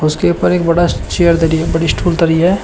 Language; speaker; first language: Hindi; native; Hindi